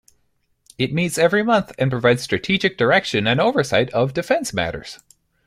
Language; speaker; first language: English; native; English